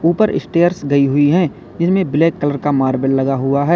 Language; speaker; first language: Hindi; native; Hindi